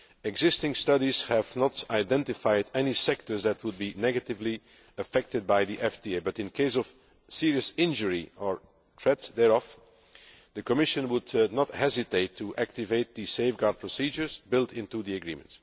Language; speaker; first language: English; non-native, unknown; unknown